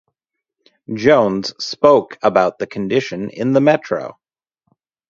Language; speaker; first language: English; native; English